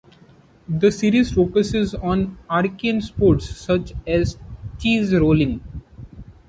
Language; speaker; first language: English; non-native, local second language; Marathi